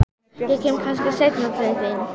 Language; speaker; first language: Icelandic; native; Icelandic